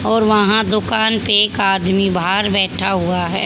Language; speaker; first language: Hindi; native; Hindi